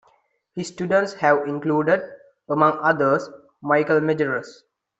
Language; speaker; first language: English; non-native, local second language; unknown